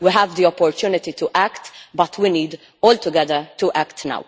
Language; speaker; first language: English; non-native, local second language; Maltese